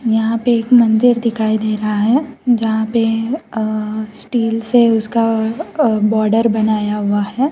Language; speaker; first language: Hindi; non-native, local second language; Gujarati